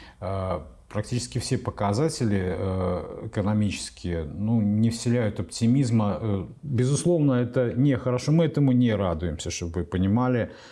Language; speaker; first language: Russian; native; Russian